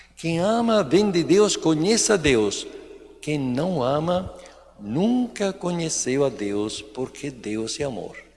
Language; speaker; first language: Portuguese; non-native, fluent; Italian